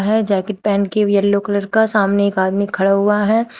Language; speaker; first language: Hindi; native; Hindi